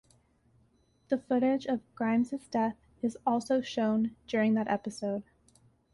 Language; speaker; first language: English; native; English